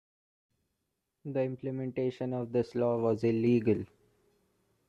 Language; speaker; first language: English; non-native, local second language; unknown